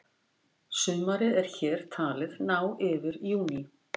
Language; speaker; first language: Icelandic; native; Icelandic